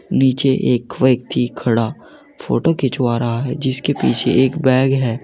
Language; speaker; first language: Hindi; native; Hindi